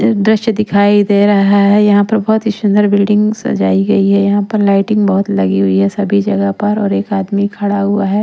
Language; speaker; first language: Hindi; non-native, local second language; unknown